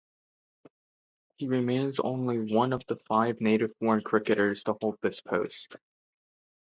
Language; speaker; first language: English; native; English